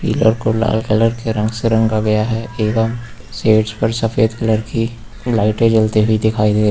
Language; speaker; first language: Hindi; native; Hindi